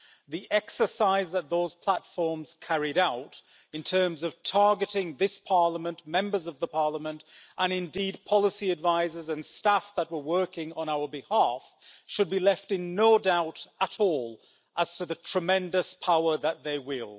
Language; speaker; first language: English; native; English